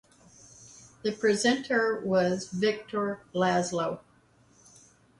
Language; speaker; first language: English; native; English